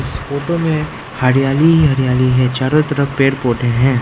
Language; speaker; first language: Hindi; non-native, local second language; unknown